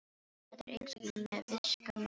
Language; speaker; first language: Icelandic; non-native, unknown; Filipino